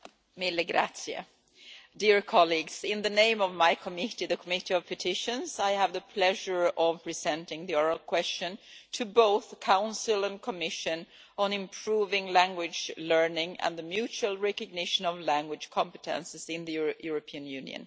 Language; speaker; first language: English; non-native, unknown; Swedish